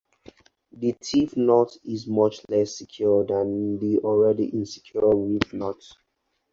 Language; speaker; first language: English; non-native, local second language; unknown